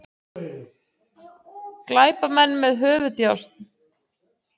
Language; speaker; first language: Icelandic; native; Icelandic